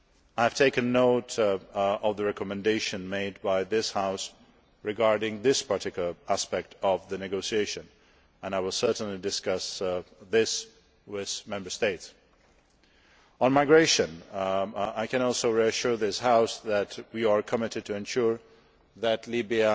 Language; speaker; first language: English; non-native, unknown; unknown